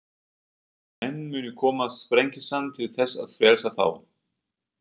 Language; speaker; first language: Icelandic; non-native, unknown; German